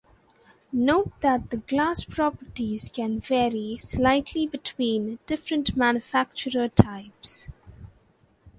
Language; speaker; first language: English; non-native, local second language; Malayalam